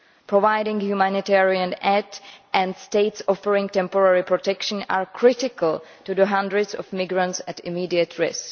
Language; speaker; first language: English; non-native, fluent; Czech